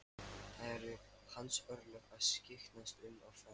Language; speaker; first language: Icelandic; non-native, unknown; Lithuanian